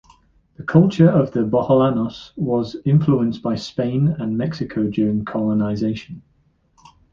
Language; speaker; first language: English; native; English